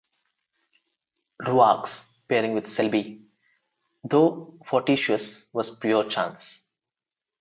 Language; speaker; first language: English; non-native, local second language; Telugu